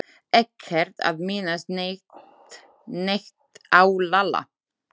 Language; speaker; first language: Icelandic; non-native, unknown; Slovak